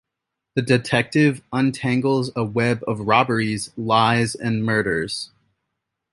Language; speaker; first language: English; native; English